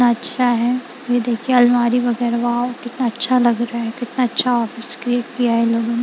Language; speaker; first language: Hindi; non-native, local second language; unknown